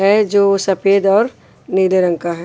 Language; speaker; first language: Hindi; non-native, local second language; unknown